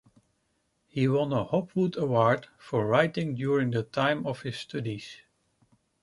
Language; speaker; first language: English; non-native, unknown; Dutch